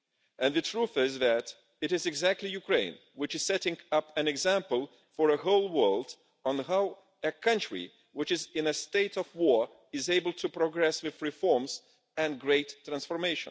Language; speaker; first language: English; non-native, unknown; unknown